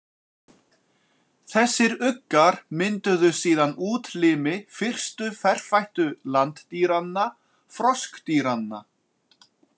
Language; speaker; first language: Icelandic; native; Icelandic